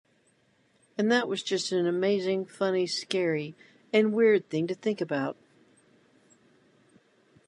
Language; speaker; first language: English; native; English